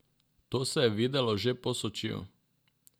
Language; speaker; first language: Slovenian; non-native, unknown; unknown